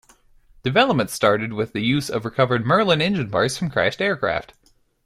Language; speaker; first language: English; native; English